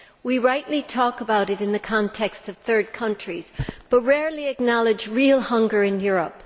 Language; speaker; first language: English; native; English